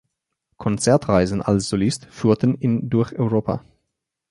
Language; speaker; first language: German; non-native, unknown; Slovenian